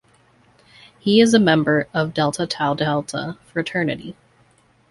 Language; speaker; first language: English; native; English